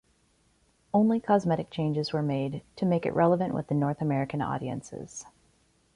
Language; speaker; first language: English; native; English